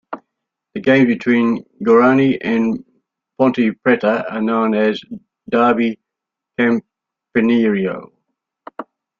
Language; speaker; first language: English; native; English